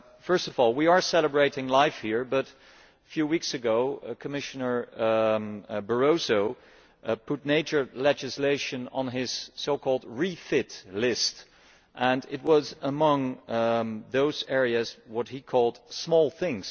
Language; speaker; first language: English; non-native, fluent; Dutch